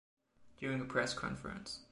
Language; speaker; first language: English; non-native, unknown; German